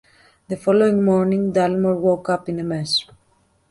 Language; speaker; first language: English; native; English